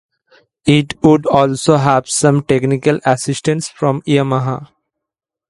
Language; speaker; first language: English; non-native, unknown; Bangla